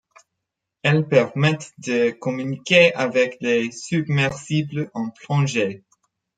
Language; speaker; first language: French; non-native, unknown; English